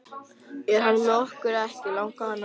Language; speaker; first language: Icelandic; native; Icelandic